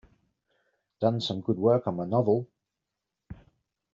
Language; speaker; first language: English; native; English